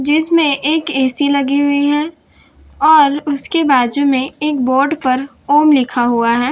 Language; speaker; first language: Hindi; non-native, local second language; Gujarati